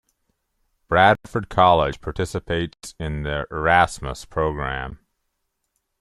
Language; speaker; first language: English; native; English